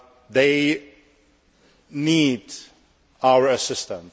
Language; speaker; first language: English; non-native, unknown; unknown